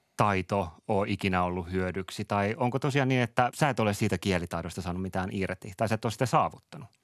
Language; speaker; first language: Finnish; native; Finnish